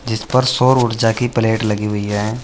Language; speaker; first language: Hindi; native; Hindi